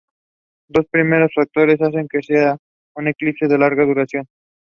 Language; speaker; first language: English; non-native, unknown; Spanish